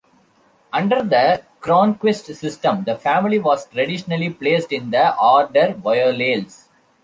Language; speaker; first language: English; non-native, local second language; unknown